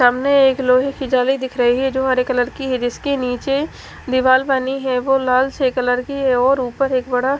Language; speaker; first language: Hindi; native; Hindi